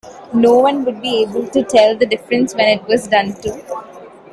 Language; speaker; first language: English; non-native, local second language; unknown